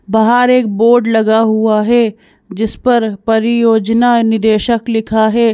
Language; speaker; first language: Hindi; native; Hindi